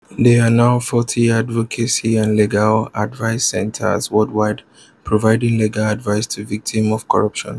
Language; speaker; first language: English; non-native, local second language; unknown